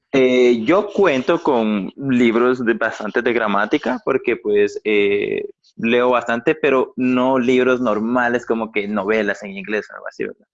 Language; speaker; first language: Spanish; native; Spanish